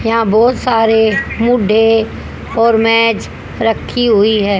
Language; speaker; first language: Hindi; native; Hindi